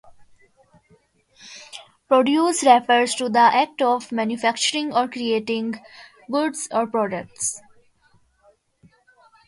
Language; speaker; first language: English; non-native, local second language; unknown